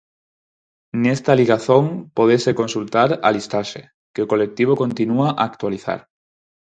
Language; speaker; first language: Galician; non-native, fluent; Spanish